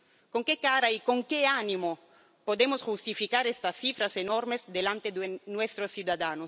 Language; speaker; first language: Spanish; non-native, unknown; Italian